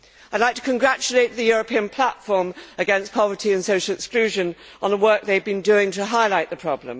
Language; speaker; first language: English; native; English